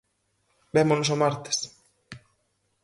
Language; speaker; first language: Galician; native; Galician